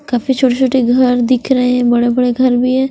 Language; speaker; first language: Hindi; non-native, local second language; Punjabi